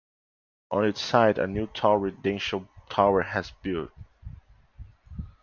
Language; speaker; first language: English; non-native, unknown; Portuguese